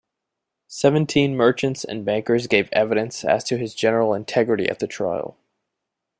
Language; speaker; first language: English; native; English